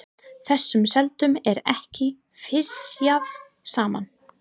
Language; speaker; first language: Icelandic; non-native, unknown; English